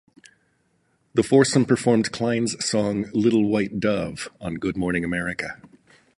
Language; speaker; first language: English; native; English